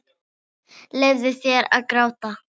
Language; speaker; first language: Icelandic; non-native, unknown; Filipino